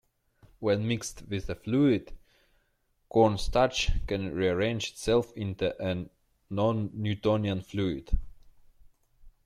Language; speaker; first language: English; non-native, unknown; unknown